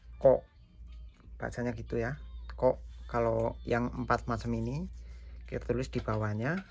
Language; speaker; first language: Indonesian; native; Indonesian